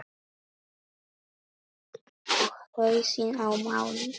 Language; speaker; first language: Icelandic; non-native, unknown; Polish